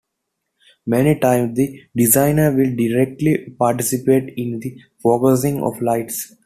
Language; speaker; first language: English; non-native, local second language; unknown